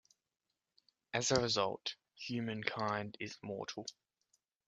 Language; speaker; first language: English; native; English